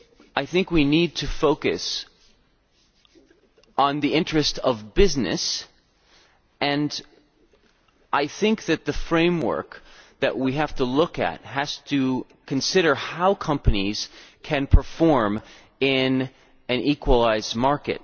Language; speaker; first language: English; non-native, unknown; Dutch